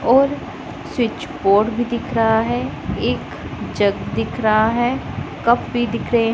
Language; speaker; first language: Hindi; non-native, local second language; Punjabi